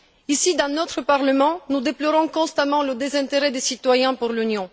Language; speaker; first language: French; non-native, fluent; Bulgarian